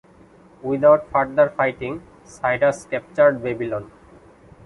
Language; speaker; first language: English; non-native, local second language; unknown